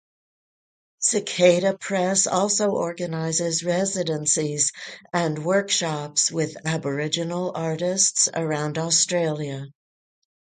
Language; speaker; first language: English; native; English